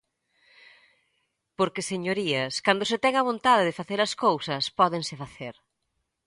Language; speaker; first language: Galician; native; Galician